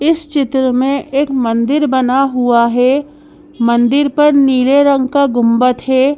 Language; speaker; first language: Hindi; native; Hindi